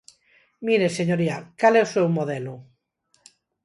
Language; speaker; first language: Galician; non-native, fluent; Spanish